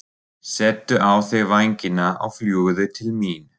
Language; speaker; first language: Icelandic; non-native, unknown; German